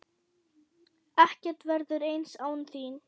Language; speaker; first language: Icelandic; non-native, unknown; German